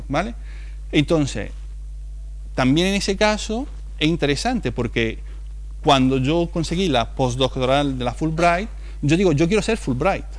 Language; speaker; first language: Spanish; non-native, fluent; Italian